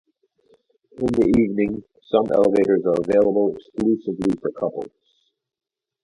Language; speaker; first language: English; native; English